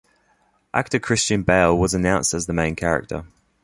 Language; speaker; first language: English; native; English